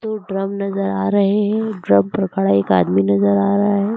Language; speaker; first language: Hindi; native; Hindi